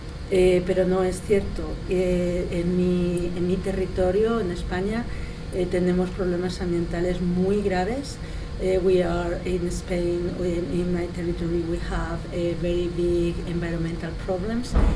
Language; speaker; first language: Spanish; native; Spanish